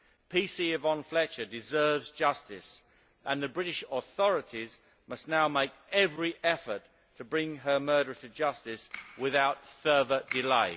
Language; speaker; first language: English; native; English